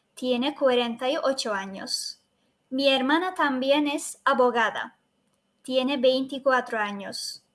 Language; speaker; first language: Spanish; non-native, fluent; Turkish